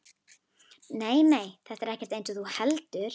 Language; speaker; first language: Icelandic; native; Icelandic